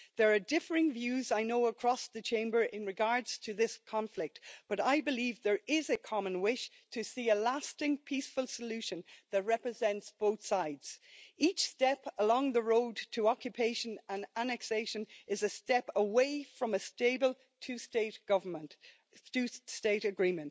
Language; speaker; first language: English; native; English